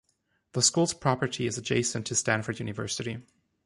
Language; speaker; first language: English; non-native, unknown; German